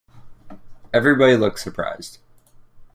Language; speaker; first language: English; native; English